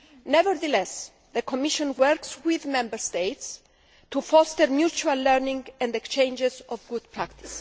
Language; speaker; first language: English; non-native, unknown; Greek